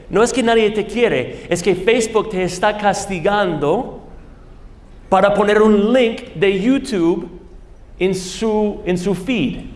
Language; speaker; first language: Spanish; non-native, fluent; English